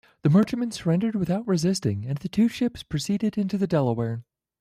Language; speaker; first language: English; native; English